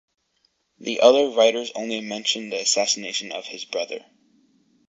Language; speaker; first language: English; native; English